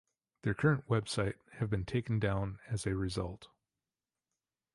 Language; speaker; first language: English; native; English